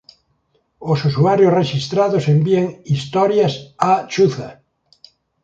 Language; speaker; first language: Galician; native; Galician